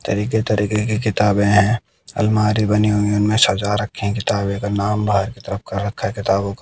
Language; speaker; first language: Hindi; native; Hindi